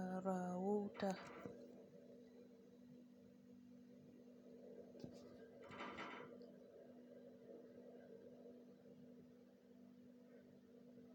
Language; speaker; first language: Hausa; native; Hausa